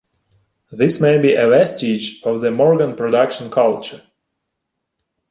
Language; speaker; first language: English; non-native, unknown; Ukrainian